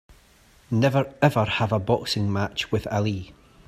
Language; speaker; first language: English; native; English